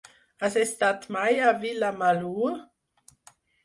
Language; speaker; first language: Catalan; non-native, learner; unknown